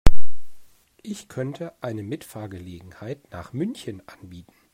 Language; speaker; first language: German; native; German